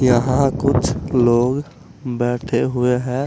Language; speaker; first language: Hindi; native; Hindi